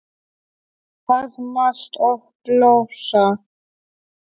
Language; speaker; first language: Icelandic; non-native, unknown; Polish